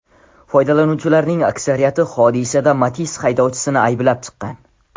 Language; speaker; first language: Uzbek; non-native, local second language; Tajik